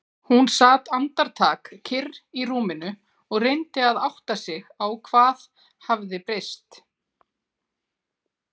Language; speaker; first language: Icelandic; native; Icelandic